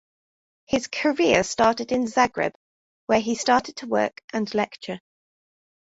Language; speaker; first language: English; native; English